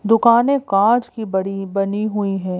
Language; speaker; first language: Hindi; native; Hindi